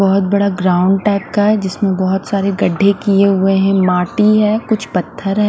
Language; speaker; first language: Hindi; non-native, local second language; Punjabi